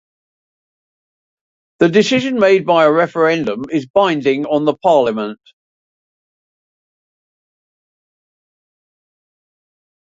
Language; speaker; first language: English; native; English